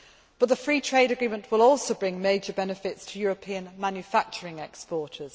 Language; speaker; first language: English; non-native, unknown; Greek